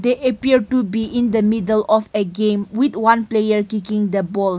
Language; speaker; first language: English; non-native, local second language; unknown